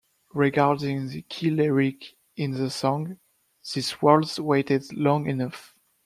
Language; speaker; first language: English; non-native, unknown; French